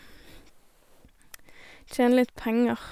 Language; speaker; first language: Norwegian; native; Norwegian